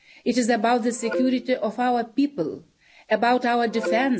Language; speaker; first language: English; non-native, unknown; Lithuanian